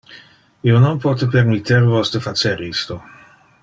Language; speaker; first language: Interlingua; non-native, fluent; Dutch